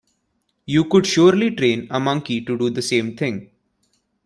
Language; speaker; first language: English; non-native, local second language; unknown